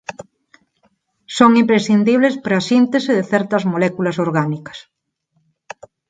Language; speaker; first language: Galician; non-native, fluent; Spanish